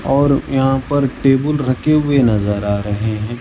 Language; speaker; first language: Hindi; non-native, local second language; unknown